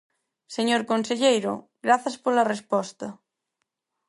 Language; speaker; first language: Galician; non-native, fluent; Spanish